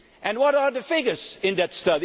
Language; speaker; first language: English; non-native, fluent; Dutch